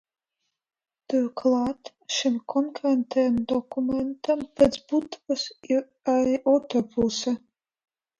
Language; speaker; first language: Latvian; non-native, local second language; Russian